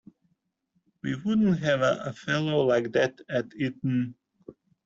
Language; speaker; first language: English; native; English